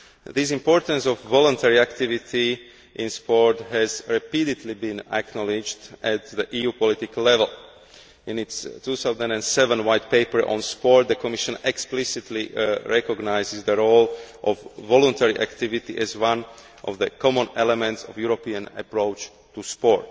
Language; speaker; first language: English; non-native, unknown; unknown